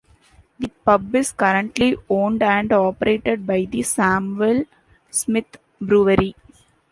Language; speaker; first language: English; non-native, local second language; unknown